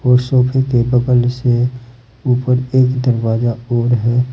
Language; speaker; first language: Hindi; native; Hindi